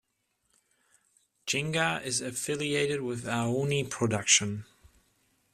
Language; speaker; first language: English; non-native, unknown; German